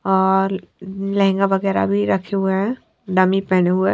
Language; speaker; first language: Hindi; non-native, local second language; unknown